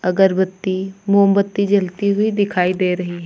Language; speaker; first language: Hindi; native; Hindi